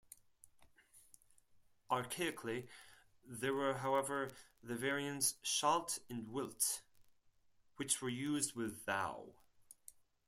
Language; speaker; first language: English; non-native, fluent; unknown